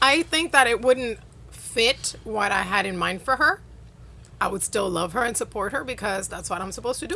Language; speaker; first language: English; non-native, fluent; Spanish